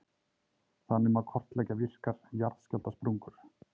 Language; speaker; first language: Icelandic; native; Icelandic